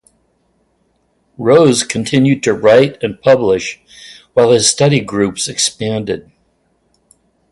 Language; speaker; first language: English; native; English